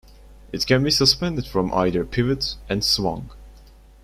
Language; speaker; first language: English; non-native, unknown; Turkish